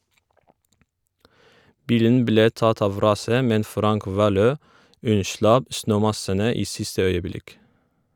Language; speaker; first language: Norwegian; non-native, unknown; Kurdish